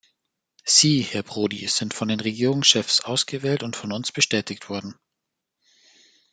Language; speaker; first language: German; native; German